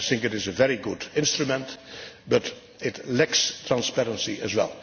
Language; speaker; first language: English; non-native, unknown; Dutch